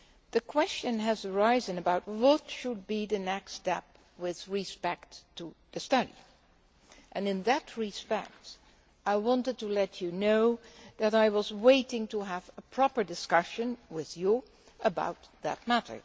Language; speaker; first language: English; non-native, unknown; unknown